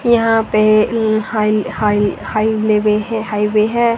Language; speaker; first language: Hindi; native; Hindi